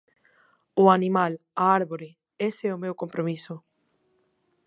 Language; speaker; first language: Galician; non-native, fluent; Spanish